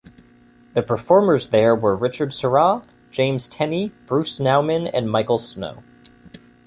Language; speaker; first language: English; native; English